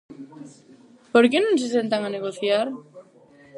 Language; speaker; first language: Galician; non-native, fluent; Spanish